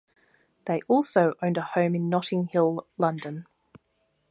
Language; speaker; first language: English; native; English